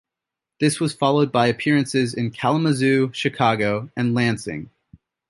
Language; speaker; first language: English; native; English